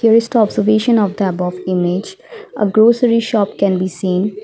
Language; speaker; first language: English; non-native, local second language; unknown